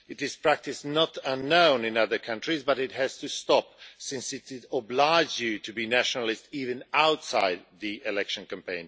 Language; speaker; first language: English; non-native, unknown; Swedish